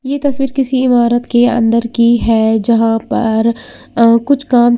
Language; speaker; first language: Hindi; native; Hindi